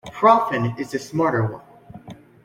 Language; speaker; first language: English; native; English